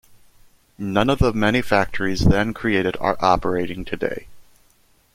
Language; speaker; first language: English; native; English